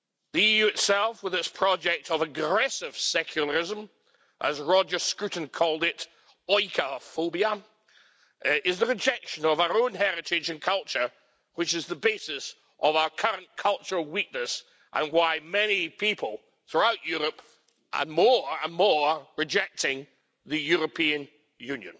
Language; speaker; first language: English; native; English